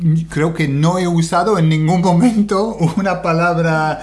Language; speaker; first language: Spanish; non-native, fluent; English